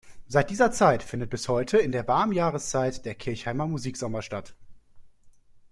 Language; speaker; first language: German; native; German